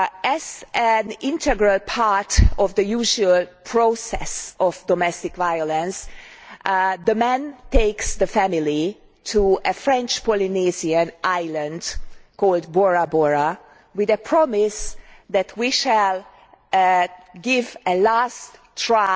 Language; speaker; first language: English; non-native, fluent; Hungarian